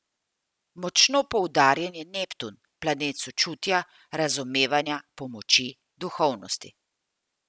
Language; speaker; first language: Slovenian; native; Slovenian